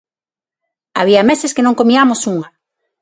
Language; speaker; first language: Galician; non-native, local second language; Spanish